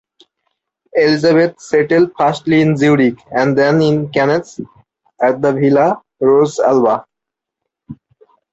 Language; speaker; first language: English; non-native, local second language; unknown